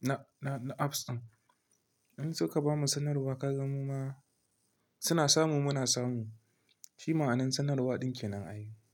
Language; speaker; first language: Hausa; non-native, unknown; Igbo